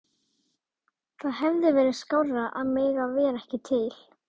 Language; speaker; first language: Icelandic; native; Icelandic